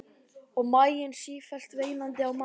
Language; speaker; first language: Icelandic; native; Icelandic